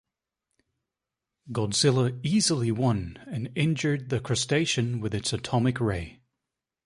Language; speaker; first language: English; native; English